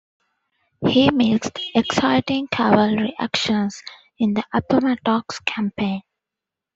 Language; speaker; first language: English; non-native, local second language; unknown